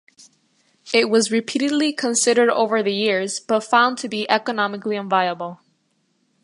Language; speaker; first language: English; native; English